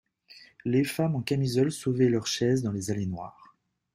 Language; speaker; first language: French; native; French